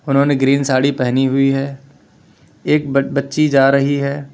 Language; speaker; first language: Hindi; native; Hindi